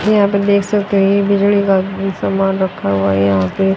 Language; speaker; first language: Hindi; native; Hindi